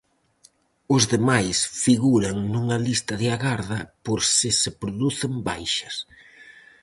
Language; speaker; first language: Galician; native; Galician